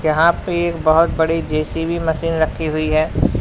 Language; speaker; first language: Hindi; native; Hindi